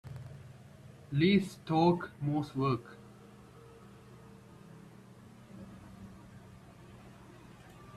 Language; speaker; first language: English; non-native, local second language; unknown